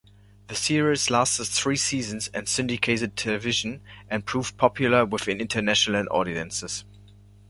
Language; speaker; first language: English; non-native, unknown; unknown